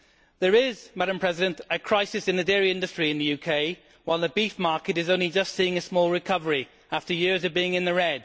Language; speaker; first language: English; native; English